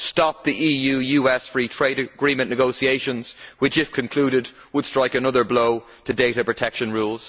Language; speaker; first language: English; native; English